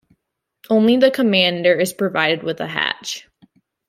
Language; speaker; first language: English; native; English